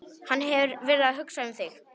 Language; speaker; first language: Icelandic; non-native, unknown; Polish